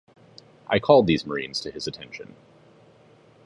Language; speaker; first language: English; native; English